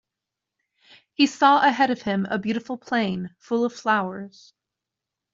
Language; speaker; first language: English; native; English